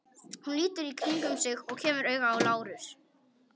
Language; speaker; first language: Icelandic; non-native, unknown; Polish